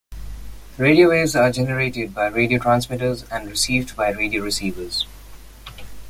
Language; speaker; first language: English; non-native, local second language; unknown